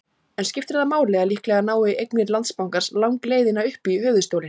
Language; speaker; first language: Icelandic; native; Icelandic